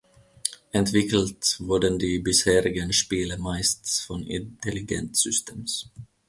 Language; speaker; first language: German; non-native, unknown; Finnish